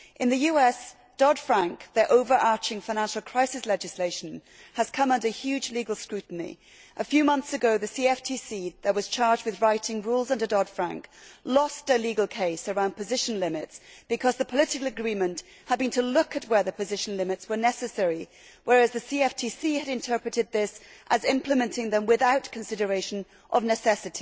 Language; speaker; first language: English; native; English